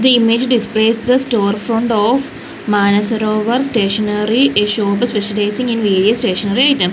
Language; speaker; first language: English; non-native, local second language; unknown